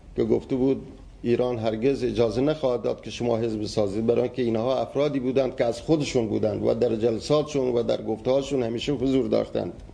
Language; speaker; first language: Persian; non-native, local second language; Baluchi